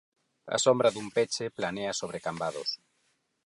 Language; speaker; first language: Galician; non-native, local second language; Spanish